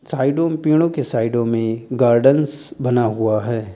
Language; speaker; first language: Hindi; native; Hindi